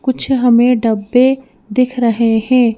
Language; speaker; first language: Hindi; native; Hindi